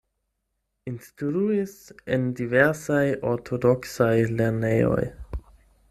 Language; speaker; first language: Esperanto; non-native, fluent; German